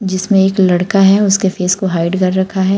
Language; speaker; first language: Hindi; native; Hindi